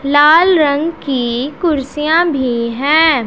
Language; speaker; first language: Hindi; non-native, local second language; Punjabi